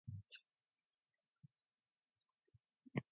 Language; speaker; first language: English; non-native, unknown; Mongolian